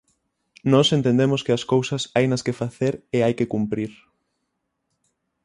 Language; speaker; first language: Galician; native; Galician